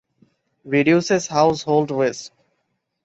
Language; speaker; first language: English; non-native, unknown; Bangla